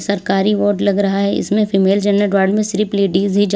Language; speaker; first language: Hindi; native; Hindi